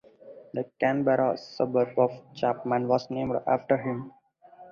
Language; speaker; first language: English; non-native, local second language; Tamil